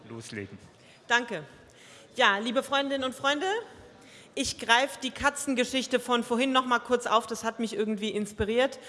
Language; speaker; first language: German; early bilingual, other home language; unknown